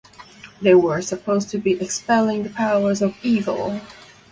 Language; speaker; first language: English; non-native, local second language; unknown